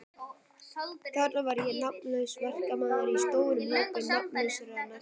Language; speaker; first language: Icelandic; native; Icelandic